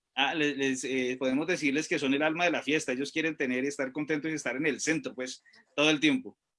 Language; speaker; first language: Spanish; native; Spanish